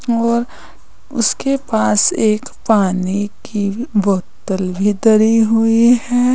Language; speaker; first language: Hindi; native; Hindi